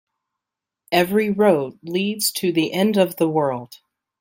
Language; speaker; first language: English; native; English